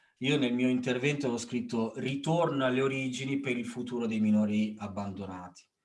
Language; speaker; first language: Italian; early bilingual, other home language; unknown